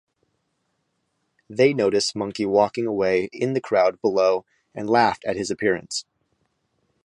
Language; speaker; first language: English; native; English